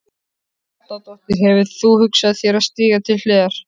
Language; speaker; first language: Icelandic; native; Icelandic